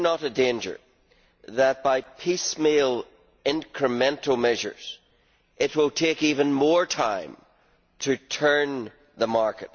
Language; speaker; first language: English; native; English